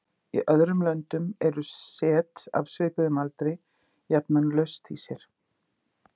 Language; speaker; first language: Icelandic; native; Icelandic